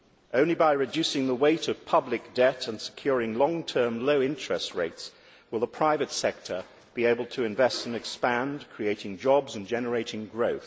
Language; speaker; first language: English; native; English